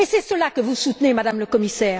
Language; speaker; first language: French; native; French